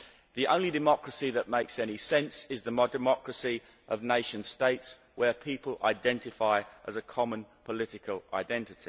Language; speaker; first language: English; native; English